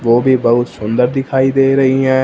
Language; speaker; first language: Hindi; non-native, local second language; Punjabi